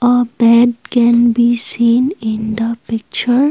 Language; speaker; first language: English; non-native, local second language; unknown